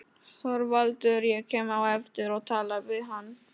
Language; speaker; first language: Icelandic; non-native, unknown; Polish